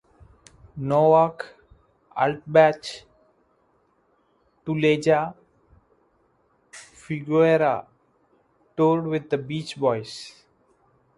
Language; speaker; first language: English; non-native, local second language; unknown